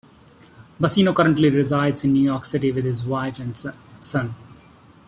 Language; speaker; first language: English; non-native, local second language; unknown